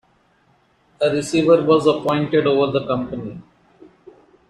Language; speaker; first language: English; non-native, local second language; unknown